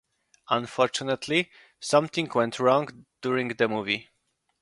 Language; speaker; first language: English; non-native, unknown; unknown